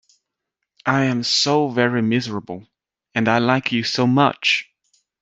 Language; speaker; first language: English; non-native, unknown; Chinese